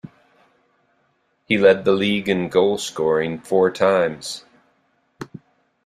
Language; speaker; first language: English; native; English